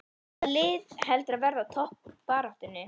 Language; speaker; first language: Icelandic; native; Icelandic